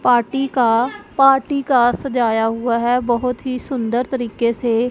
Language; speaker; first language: Hindi; non-native, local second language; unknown